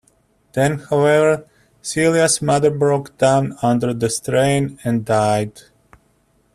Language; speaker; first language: English; native; English